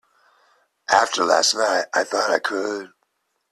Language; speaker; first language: English; native; English